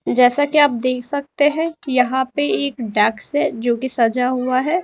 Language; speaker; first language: Hindi; native; Hindi